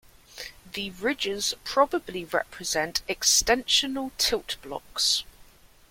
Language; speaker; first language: English; native; English